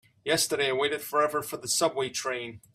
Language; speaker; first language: English; native; English